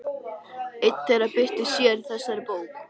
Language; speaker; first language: Icelandic; native; Icelandic